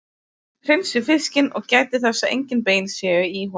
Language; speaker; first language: Icelandic; native; Icelandic